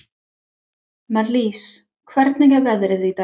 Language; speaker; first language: Icelandic; non-native, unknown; English